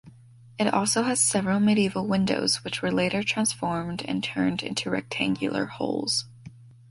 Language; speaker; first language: English; native; English